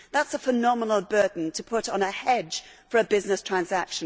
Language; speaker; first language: English; native; English